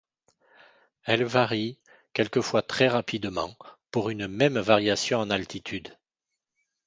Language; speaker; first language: French; native; French